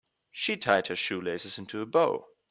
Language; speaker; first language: English; non-native, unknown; German